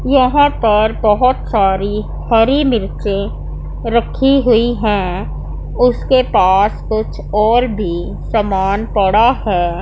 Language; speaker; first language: Hindi; non-native, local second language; Punjabi